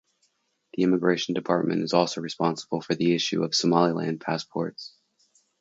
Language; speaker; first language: English; native; English